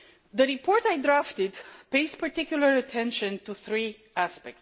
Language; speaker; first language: English; non-native, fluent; Romanian